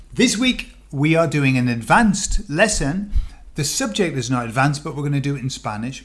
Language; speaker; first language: English; native; English